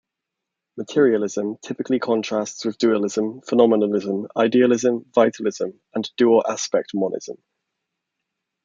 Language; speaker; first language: English; native; English